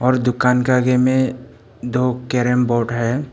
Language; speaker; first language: Hindi; non-native, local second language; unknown